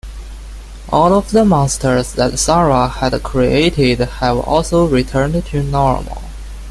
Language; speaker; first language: English; non-native, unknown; Chinese